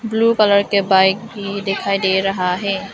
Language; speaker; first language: Hindi; non-native, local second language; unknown